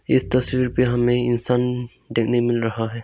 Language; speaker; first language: Hindi; non-native, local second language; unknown